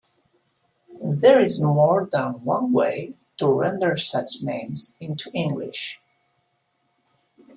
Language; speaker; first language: English; non-native, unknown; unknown